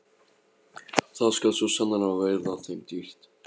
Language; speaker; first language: Icelandic; non-native, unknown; Polish